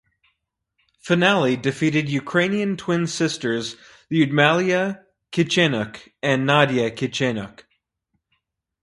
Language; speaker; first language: English; native; English